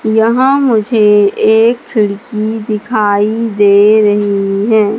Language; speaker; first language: Hindi; native; Hindi